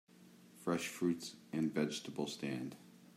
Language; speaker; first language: English; native; English